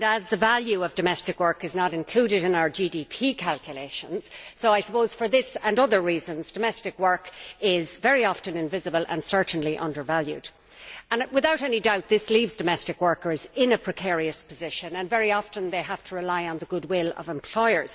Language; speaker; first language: English; native; English